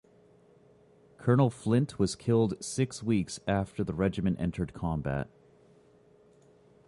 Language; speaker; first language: English; native; English